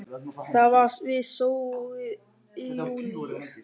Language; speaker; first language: Icelandic; non-native, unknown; German